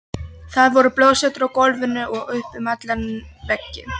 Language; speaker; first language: Icelandic; non-native, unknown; Polish